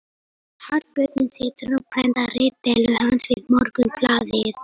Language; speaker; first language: Icelandic; non-native, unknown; Polish